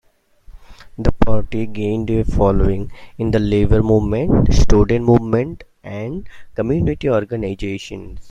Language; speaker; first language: English; native; English